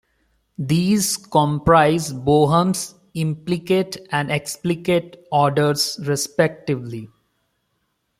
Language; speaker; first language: English; non-native, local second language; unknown